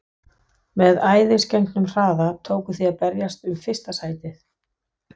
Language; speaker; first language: Icelandic; non-native, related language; Danish